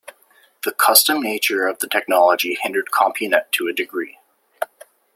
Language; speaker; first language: English; native; English